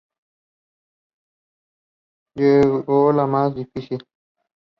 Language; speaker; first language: English; non-native, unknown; Spanish